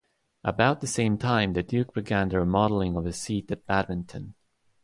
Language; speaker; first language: English; non-native, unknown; Estonian